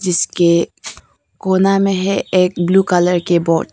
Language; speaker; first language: Hindi; non-native, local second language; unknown